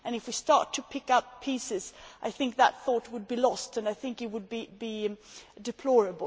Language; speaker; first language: English; non-native, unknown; Swedish